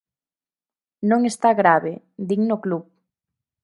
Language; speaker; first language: Galician; native; Galician